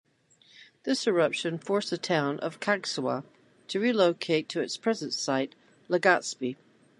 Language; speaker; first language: English; native; English